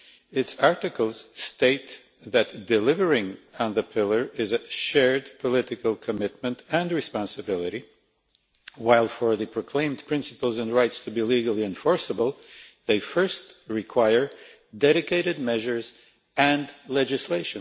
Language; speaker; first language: English; non-native, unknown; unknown